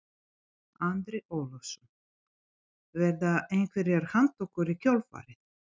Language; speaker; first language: Icelandic; non-native, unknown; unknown